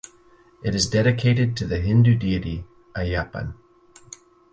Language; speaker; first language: English; native; English